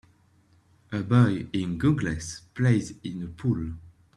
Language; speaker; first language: English; native; English